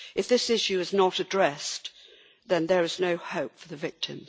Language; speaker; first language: English; native; English